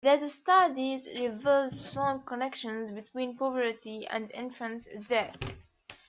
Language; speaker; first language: English; native; English